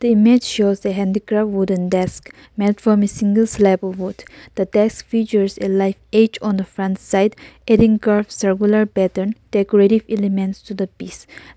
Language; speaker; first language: English; non-native, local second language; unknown